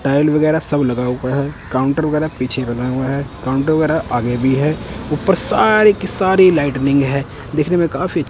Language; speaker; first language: Hindi; non-native, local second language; Punjabi